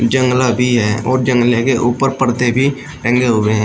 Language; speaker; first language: Hindi; native; Hindi